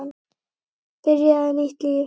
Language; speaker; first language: Icelandic; native; Icelandic